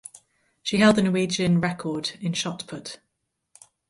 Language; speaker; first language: English; native; English